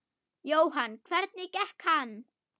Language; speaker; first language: Icelandic; non-native, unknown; German